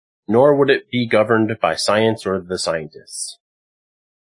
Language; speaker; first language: English; native; English